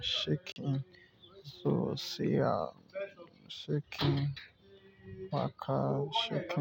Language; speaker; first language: Hausa; non-native, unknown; Yoruba